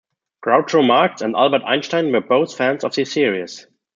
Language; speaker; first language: English; non-native, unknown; German